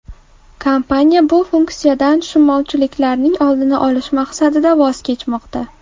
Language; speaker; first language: Uzbek; native; Uzbek